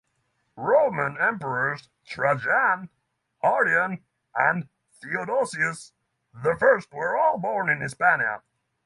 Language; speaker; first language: English; non-native, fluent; Norwegian